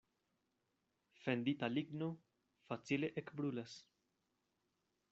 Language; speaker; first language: Esperanto; non-native, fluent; Spanish